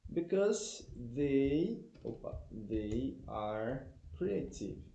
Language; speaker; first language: English; non-native, fluent; Portuguese